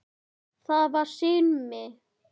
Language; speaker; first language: Icelandic; native; Icelandic